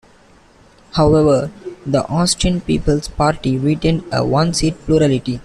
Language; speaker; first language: English; non-native, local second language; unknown